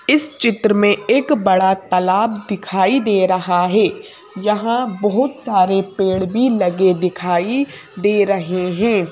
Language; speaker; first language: Hindi; native; Hindi